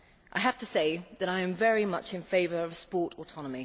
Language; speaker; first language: English; native; English